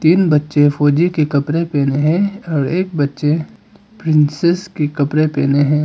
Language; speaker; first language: Hindi; non-native, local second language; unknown